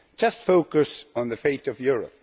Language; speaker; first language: English; non-native, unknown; Estonian